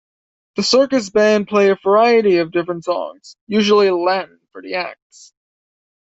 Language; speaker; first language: English; native; English